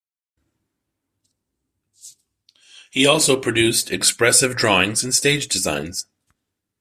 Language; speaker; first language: English; native; English